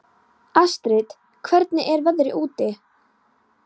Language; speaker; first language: Icelandic; non-native, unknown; Polish